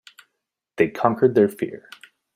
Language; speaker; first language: English; native; English